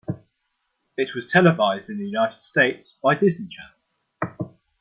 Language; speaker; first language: English; non-native, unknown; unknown